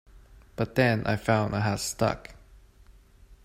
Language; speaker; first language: English; non-native, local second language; Cantonese